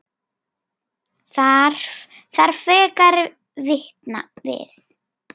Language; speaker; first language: Icelandic; native; Icelandic